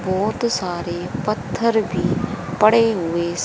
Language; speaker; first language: Hindi; native; Hindi